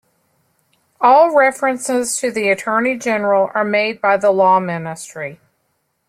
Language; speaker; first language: English; native; English